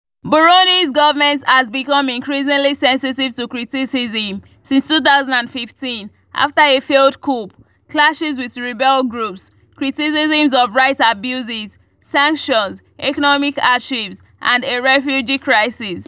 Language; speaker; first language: English; non-native, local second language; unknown